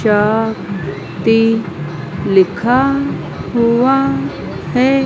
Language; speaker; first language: Hindi; native; Hindi